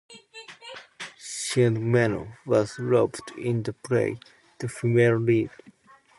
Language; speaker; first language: English; non-native, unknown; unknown